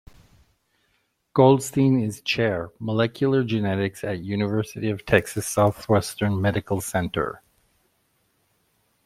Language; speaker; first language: English; native; English